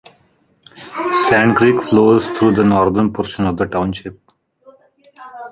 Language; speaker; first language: English; non-native, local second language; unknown